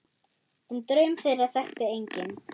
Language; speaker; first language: Icelandic; non-native, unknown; German